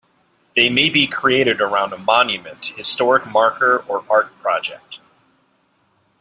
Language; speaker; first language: English; native; English